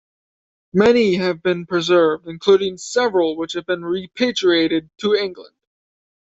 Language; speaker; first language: English; native; English